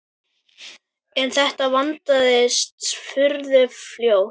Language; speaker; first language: Icelandic; native; Icelandic